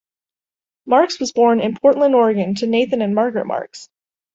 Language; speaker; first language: English; native; English